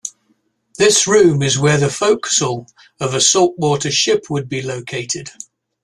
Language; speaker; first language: English; native; English